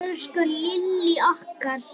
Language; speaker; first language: Icelandic; native; Icelandic